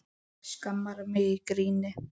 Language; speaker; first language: Icelandic; native; Icelandic